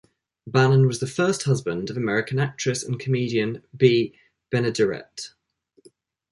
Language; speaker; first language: English; native; English